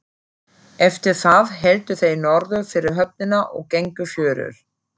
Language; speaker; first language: Icelandic; non-native, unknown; German